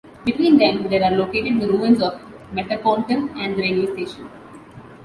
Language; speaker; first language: English; non-native, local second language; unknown